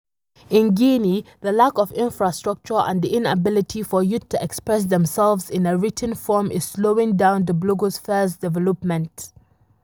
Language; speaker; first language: English; non-native, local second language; Hausa